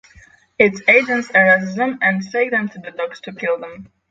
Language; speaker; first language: English; non-native, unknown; Polish